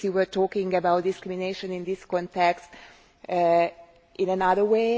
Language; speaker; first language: English; non-native, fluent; Hungarian